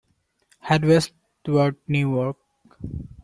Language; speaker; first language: English; non-native, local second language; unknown